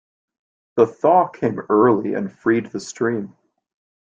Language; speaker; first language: English; native; English